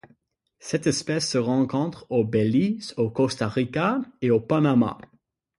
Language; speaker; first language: French; non-native, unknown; English